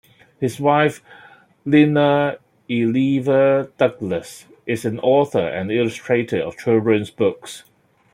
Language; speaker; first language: English; non-native, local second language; Cantonese